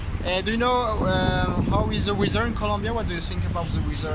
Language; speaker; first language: English; non-native, learner; Spanish